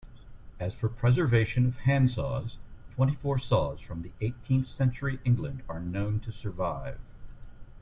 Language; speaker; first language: English; native; English